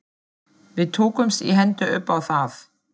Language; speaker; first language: Icelandic; non-native, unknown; German